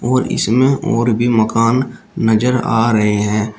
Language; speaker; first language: Hindi; native; Hindi